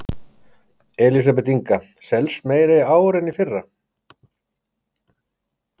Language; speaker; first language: Icelandic; native; Icelandic